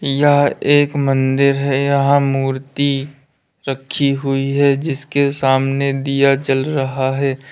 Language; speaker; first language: Hindi; native; Hindi